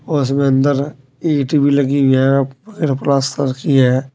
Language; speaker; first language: Hindi; native; Hindi